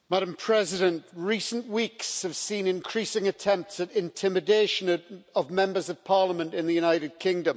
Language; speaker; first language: English; native; English